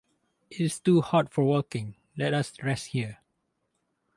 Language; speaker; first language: English; non-native, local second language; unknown